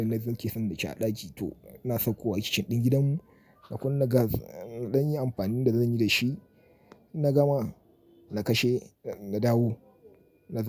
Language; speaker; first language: Hausa; native; Hausa